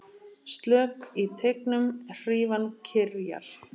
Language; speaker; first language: Icelandic; native; Icelandic